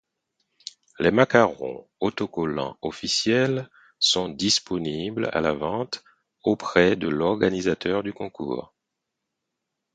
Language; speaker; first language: French; non-native, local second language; Haitian Creole